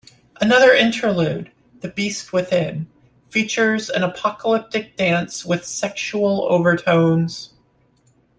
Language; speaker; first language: English; native; English